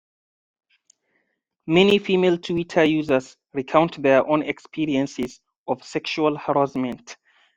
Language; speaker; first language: English; non-native, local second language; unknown